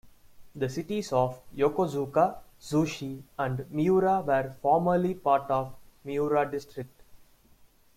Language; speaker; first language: English; non-native, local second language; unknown